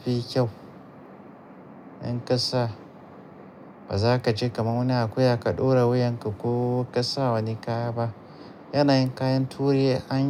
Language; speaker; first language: Hausa; native; Hausa